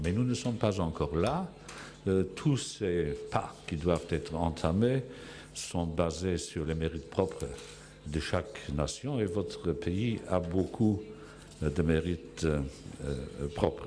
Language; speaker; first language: French; native; French